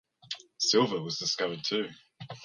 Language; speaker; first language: English; native; English